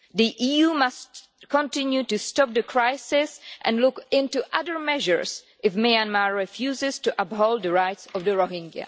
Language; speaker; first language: English; non-native, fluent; Czech